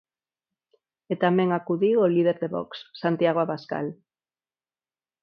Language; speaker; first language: Galician; non-native, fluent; Spanish